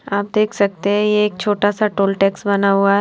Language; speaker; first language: Hindi; non-native, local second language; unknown